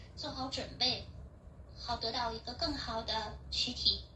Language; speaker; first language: Chinese; native; Chinese